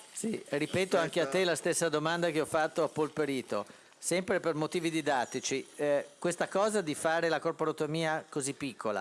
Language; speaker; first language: Italian; native; Italian